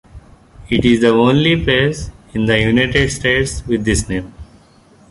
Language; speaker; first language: English; non-native, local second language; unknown